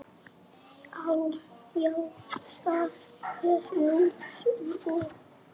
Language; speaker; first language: Icelandic; native; Icelandic